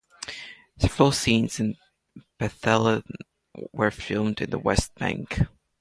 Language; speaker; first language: English; non-native, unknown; Latvian